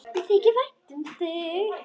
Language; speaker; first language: Icelandic; native; Icelandic